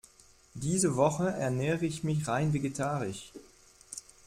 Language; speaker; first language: German; non-native, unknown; French